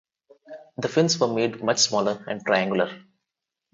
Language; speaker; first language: English; non-native, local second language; Telugu